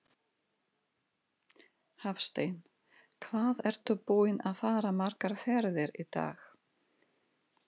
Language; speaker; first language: Icelandic; non-native, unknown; Russian